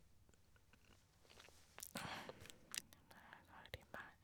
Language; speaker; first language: Norwegian; non-native, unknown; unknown